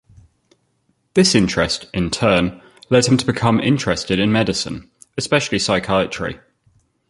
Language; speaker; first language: English; native; English